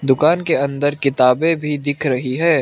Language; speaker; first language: Hindi; early bilingual, other home language; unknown